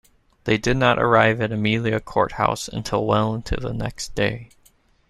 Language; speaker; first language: English; native; English